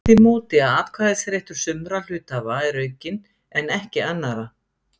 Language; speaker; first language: Icelandic; native; Icelandic